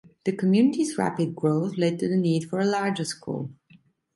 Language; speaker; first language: English; non-native, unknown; Italian